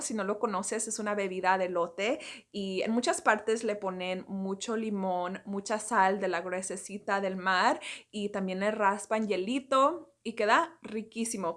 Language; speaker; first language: Spanish; early bilingual, heritage; Spanish